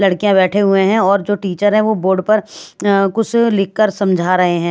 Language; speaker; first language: Hindi; non-native, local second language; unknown